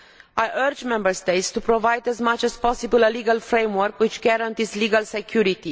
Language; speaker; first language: English; non-native, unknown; Romanian